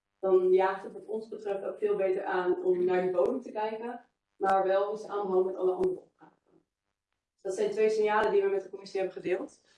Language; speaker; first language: Dutch; native; Dutch